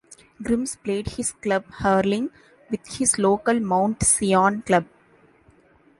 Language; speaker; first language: English; non-native, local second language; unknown